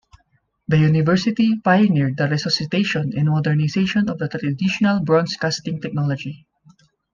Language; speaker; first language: English; non-native, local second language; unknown